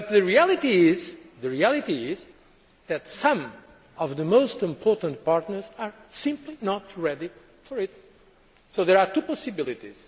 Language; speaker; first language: English; non-native, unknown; Portuguese